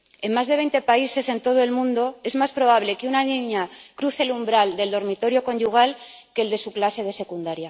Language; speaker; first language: Spanish; native; Spanish